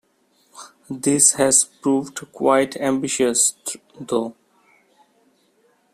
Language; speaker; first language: English; non-native, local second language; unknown